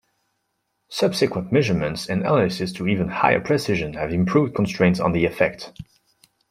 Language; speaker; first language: English; non-native, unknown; French